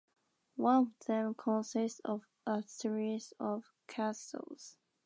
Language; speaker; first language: English; non-native, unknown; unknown